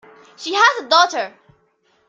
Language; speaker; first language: English; native; English